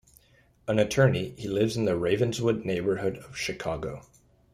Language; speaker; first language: English; native; English